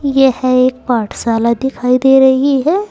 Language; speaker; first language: Hindi; native; Hindi